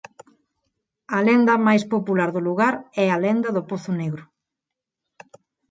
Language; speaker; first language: Galician; non-native, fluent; Spanish